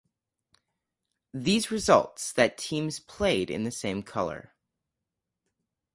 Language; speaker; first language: English; native; English